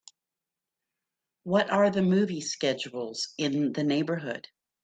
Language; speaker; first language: English; native; English